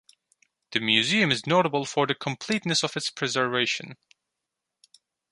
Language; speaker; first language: English; non-native, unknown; Turkish